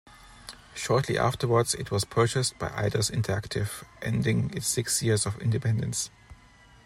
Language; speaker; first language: English; non-native, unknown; German